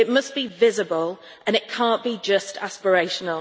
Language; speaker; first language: English; native; English